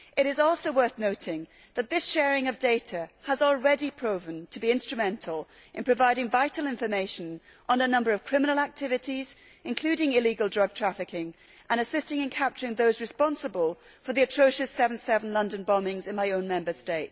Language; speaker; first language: English; native; English